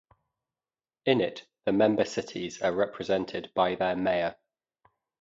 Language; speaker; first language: English; native; English